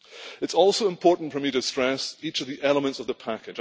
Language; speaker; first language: English; native; English